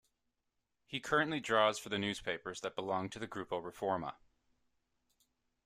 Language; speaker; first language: English; native; English